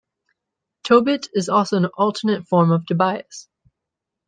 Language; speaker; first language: English; native; English